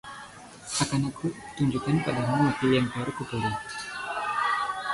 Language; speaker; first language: Indonesian; non-native, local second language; Javanese